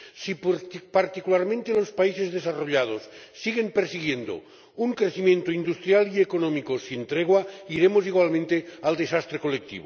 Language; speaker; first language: Spanish; non-native, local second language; Catalan